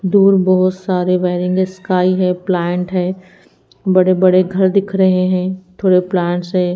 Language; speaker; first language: Hindi; native; Hindi